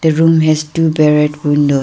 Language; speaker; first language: English; non-native, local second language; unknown